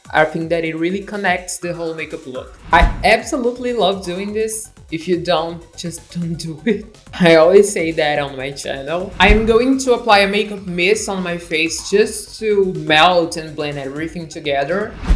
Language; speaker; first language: English; non-native, fluent; Portuguese